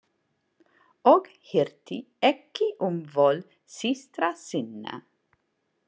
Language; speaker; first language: Icelandic; non-native, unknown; English